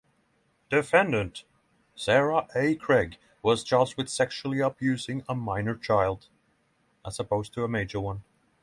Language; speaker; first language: English; non-native, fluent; Norwegian